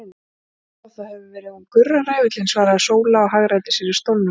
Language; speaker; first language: Icelandic; native; Icelandic